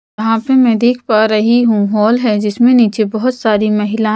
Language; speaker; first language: Hindi; non-native, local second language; Punjabi